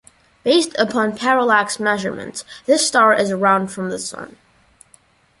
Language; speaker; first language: English; non-native, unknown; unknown